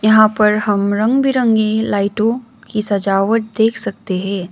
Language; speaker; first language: Hindi; non-native, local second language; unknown